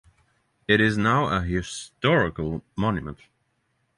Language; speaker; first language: English; non-native, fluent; Norwegian